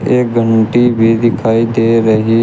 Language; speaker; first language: Hindi; native; Hindi